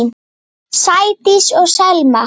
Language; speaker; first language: Icelandic; native; Icelandic